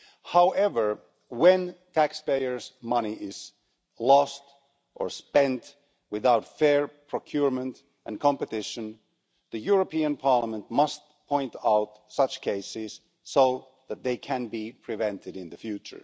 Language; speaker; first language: English; non-native, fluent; Finnish